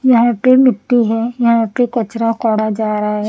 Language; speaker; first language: Hindi; non-native, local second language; Punjabi